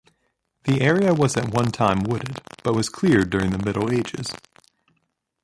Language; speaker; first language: English; native; English